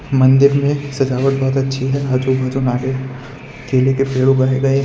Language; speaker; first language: Hindi; non-native, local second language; Gujarati